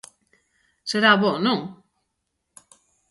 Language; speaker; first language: Galician; native; Galician